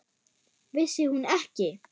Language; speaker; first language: Icelandic; non-native, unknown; German